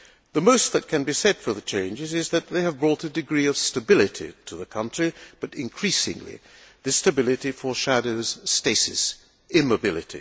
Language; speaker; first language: English; non-native, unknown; Hungarian